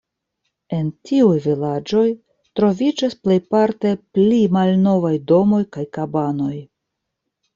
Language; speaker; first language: Esperanto; non-native, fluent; Russian